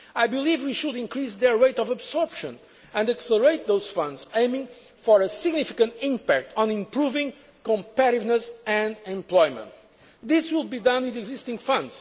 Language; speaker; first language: English; non-native, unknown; Portuguese